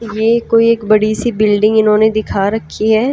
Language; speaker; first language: Hindi; native; Hindi